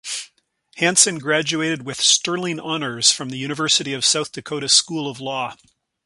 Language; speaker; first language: English; native; English